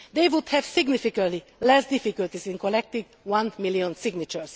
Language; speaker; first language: English; non-native, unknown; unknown